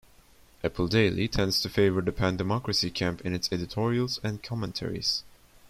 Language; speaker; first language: English; non-native, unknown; Turkish